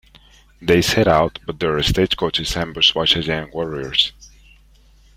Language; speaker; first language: English; non-native, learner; Spanish